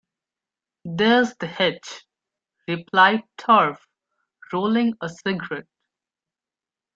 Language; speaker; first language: English; non-native, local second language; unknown